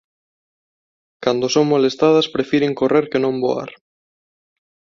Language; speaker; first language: Galician; non-native, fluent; Spanish